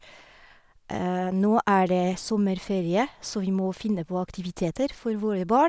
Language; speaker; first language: Norwegian; non-native, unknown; French